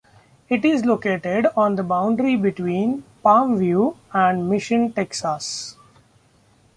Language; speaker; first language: English; non-native, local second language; Marathi